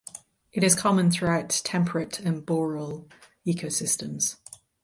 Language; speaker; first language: English; native; English